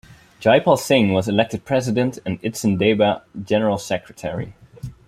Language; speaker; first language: English; non-native, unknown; Dutch